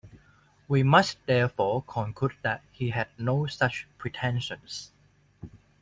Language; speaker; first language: English; non-native, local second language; Cantonese